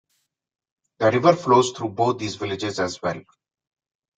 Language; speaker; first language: English; non-native, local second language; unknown